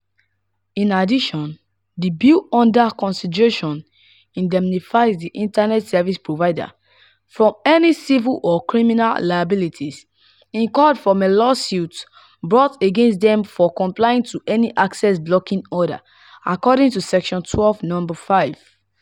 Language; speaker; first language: English; non-native, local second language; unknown